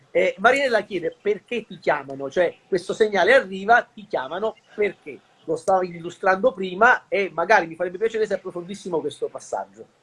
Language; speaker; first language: Italian; native; Italian